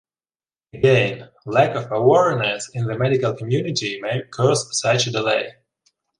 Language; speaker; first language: English; non-native, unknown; Ukrainian